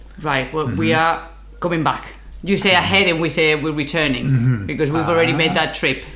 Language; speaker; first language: English; non-native, fluent; Spanish